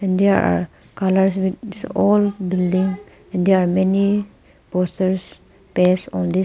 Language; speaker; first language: English; non-native, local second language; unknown